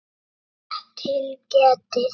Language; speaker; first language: Icelandic; native; Icelandic